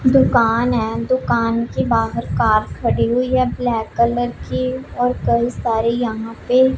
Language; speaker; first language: Hindi; non-native, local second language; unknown